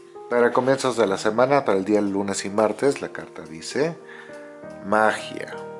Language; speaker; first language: Spanish; native; Spanish